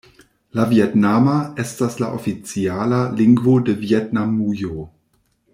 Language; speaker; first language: Esperanto; non-native, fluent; German